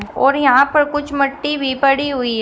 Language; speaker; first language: Hindi; native; Hindi